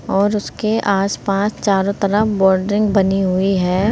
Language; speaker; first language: Hindi; native; Hindi